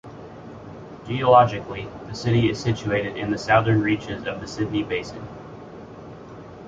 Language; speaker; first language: English; native; English